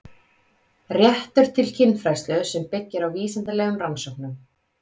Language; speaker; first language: Icelandic; native; Icelandic